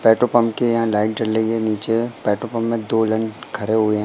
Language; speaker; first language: Hindi; native; Hindi